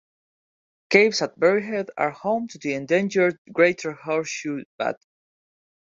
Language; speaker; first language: English; non-native, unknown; Spanish